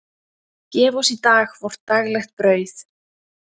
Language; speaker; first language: Icelandic; native; Icelandic